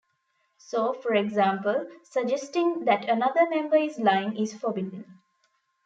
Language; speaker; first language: English; non-native, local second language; Tamil